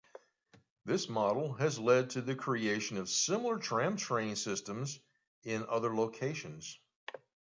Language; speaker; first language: English; native; English